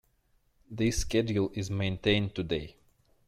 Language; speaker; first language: English; non-native, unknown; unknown